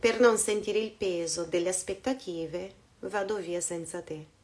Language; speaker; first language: Italian; non-native, fluent; Portuguese